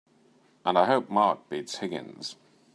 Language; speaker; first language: English; native; English